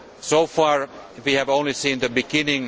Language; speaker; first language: English; non-native, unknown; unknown